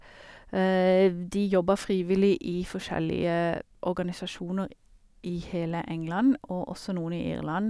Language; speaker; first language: Norwegian; native; Norwegian